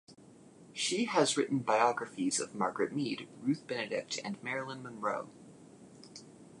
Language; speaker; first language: English; native; English